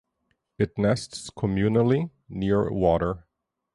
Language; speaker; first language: English; native; English